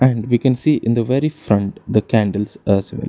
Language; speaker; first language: English; non-native, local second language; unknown